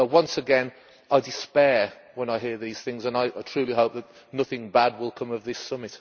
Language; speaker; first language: English; native; English